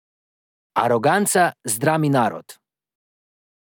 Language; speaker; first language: Slovenian; native; Slovenian